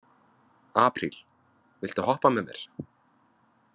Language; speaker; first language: Icelandic; non-native, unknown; Vietnamese